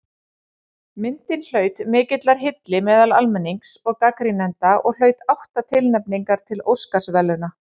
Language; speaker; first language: Icelandic; native; Icelandic